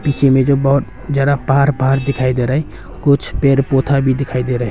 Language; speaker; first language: Hindi; non-native, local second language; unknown